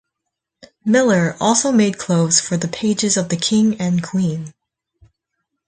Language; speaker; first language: English; native; English